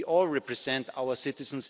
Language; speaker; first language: English; non-native, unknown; German